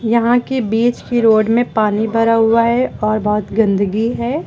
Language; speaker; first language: Hindi; native; Hindi